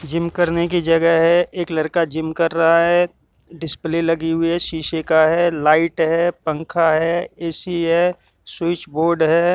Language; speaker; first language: Hindi; native; Hindi